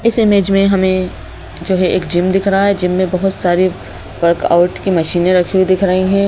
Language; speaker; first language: Hindi; native; Hindi